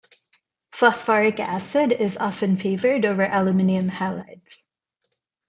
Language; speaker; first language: English; non-native, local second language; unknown